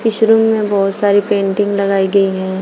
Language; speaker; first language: Hindi; native; Hindi